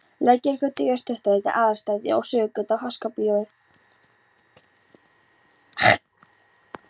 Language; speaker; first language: Icelandic; non-native, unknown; Polish